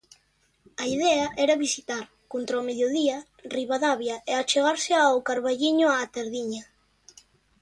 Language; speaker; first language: Galician; native; Galician